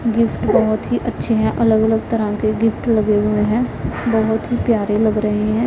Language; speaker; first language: Hindi; non-native, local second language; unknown